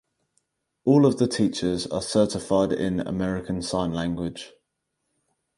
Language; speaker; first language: English; native; English